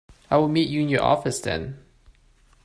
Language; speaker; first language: English; non-native, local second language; Cantonese